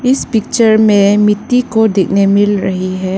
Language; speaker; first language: Hindi; non-native, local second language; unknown